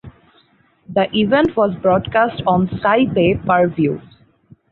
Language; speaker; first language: English; non-native, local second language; Bangla